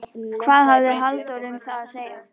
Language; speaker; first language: Icelandic; native; Icelandic